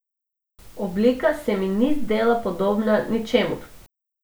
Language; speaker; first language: Slovenian; non-native, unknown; Macedonian